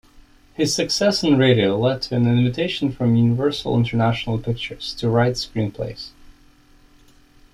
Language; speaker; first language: English; native; English